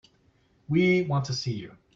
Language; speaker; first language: English; native; English